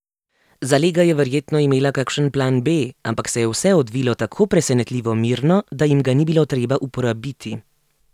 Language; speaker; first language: Slovenian; native; Slovenian